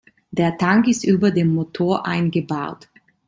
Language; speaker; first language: German; non-native, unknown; Italian